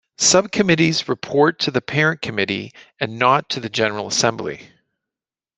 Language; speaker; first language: English; native; English